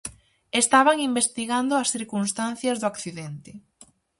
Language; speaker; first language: Galician; native; Galician